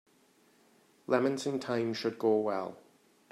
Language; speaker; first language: English; native; English